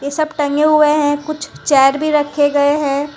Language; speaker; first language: Hindi; non-native, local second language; Gujarati